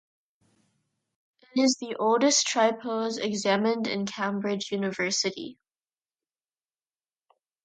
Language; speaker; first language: English; non-native, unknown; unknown